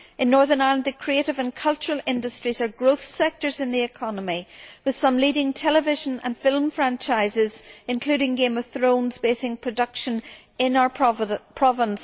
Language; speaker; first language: English; native; English